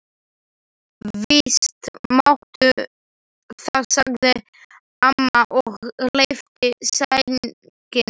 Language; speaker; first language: Icelandic; non-native, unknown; Slovak